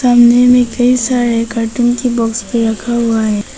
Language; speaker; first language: Hindi; non-native, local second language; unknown